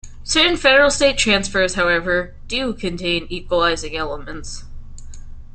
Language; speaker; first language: English; native; English